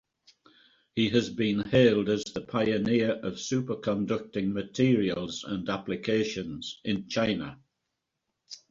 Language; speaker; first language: English; native; English